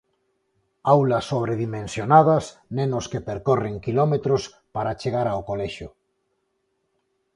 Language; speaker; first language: Galician; non-native, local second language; Spanish